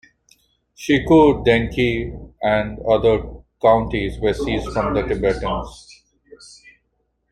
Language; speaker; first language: English; non-native, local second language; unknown